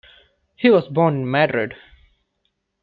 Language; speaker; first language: English; non-native, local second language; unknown